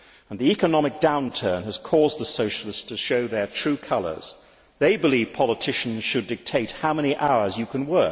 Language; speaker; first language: English; native; English